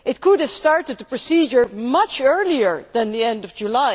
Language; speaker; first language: English; non-native, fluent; Dutch